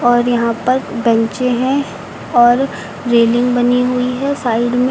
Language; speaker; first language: Hindi; native; Hindi